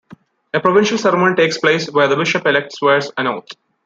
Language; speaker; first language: English; non-native, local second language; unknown